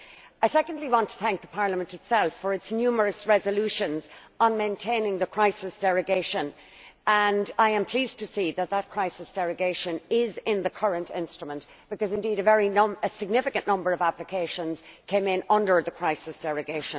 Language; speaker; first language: English; native; English